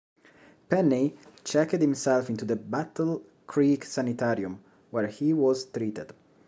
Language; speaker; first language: English; non-native, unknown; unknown